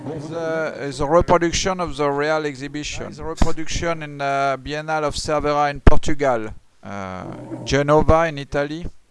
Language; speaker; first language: English; non-native, learner; French